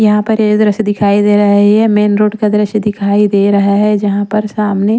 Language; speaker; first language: Hindi; non-native, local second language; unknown